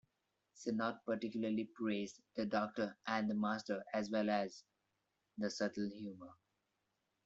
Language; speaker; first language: English; non-native, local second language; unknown